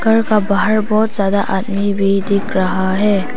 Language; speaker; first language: Hindi; non-native, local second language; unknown